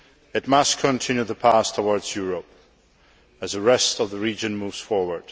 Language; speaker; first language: English; non-native, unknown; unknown